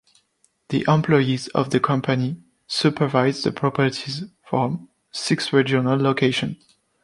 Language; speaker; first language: English; non-native, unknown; French